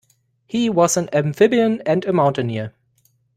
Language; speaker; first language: English; non-native, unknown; German